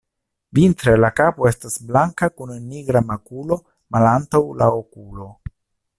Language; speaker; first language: Esperanto; non-native, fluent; Italian